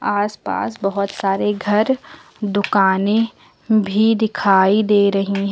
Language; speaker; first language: Hindi; native; Hindi